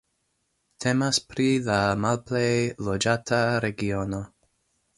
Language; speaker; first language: Esperanto; non-native, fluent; English